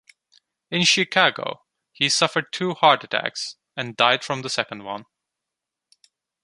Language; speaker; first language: English; non-native, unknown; Turkish